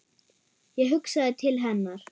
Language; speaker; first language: Icelandic; non-native, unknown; German